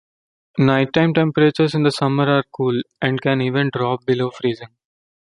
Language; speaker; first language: English; non-native, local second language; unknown